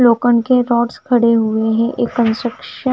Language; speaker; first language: Hindi; non-native, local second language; Punjabi